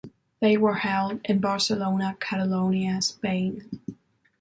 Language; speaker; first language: English; non-native, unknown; German